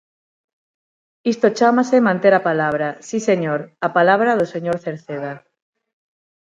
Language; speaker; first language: Galician; non-native, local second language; Spanish